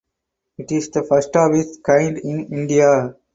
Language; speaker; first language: English; non-native, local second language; Tamil